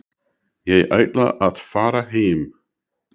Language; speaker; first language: Icelandic; non-native, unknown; English